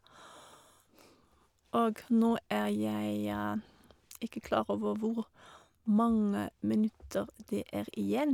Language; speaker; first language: Norwegian; non-native, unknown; German